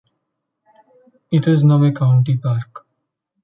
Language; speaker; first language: English; non-native, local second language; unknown